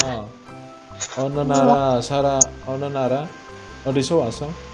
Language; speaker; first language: Korean; non-native, learner; Indonesian